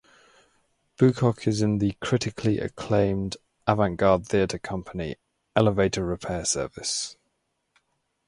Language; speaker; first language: English; native; English